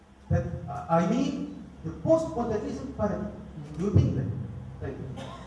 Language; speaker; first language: English; non-native, fluent; Arabic